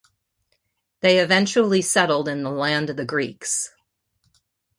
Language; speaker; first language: English; native; English